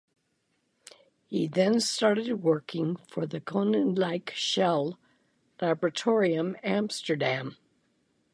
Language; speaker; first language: English; native; English